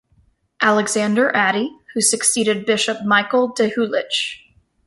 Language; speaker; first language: English; native; English